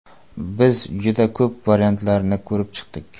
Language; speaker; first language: Uzbek; non-native, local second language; Kara-Kalpak